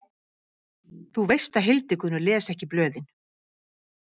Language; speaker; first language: Icelandic; native; Icelandic